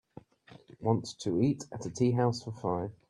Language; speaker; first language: English; native; English